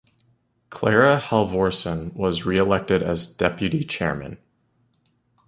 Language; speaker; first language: English; native; English